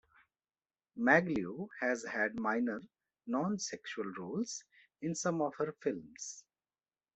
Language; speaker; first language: English; non-native, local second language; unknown